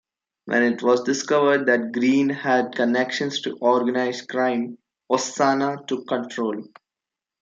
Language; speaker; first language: English; non-native, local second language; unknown